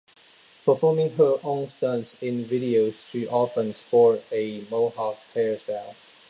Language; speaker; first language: English; non-native, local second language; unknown